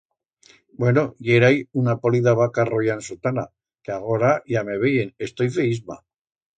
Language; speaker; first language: Aragonese; native; Aragonese